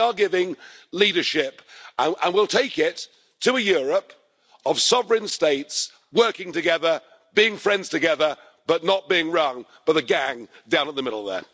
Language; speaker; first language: English; native; English